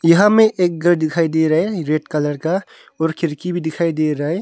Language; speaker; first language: Hindi; early bilingual, other home language; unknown